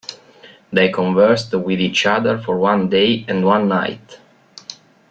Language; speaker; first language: English; non-native, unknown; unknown